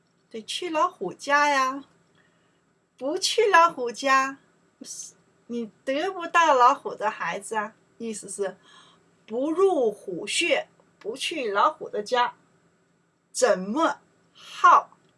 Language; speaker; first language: Chinese; native; Chinese